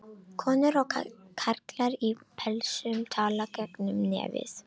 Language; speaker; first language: Icelandic; non-native, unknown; Romanian